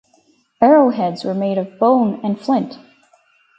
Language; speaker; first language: English; native; English